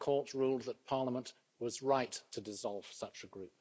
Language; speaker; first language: English; native; English